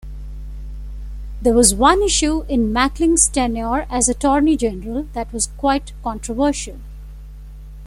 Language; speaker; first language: English; non-native, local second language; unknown